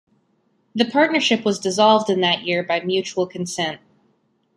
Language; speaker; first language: English; native; English